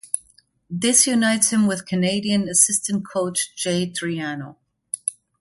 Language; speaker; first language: English; non-native, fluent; German